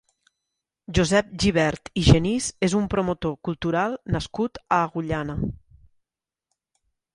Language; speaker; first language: Catalan; native; Catalan